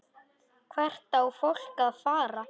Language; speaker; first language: Icelandic; non-native, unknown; Polish